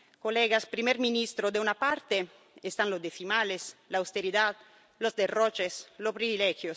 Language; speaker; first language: Spanish; non-native, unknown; Italian